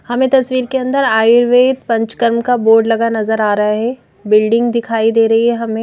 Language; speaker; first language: Hindi; native; Hindi